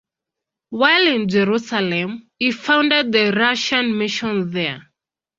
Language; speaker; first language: English; non-native, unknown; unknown